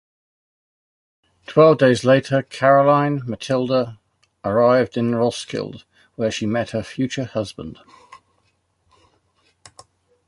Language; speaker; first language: English; native; English